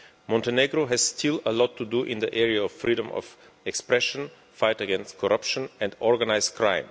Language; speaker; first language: English; non-native, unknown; Bulgarian